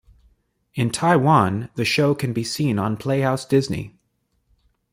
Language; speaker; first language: English; native; English